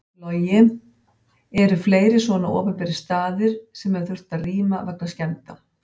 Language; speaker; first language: Icelandic; native; Icelandic